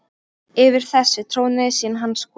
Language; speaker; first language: Icelandic; non-native, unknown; Polish